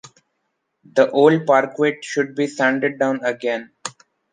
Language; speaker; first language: English; non-native, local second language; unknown